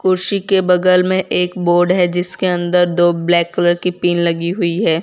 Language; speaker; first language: Hindi; non-native, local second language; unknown